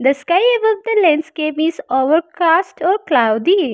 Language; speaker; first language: English; non-native, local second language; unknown